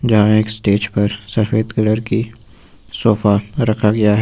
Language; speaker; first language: Hindi; native; Hindi